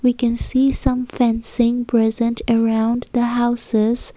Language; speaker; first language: English; non-native, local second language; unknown